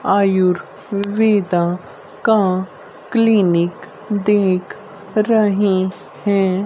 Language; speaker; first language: Hindi; native; Hindi